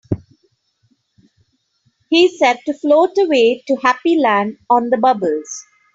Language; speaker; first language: English; non-native, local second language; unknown